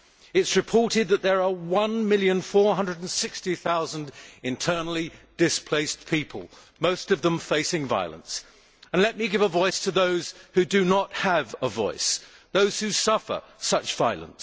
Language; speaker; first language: English; native; English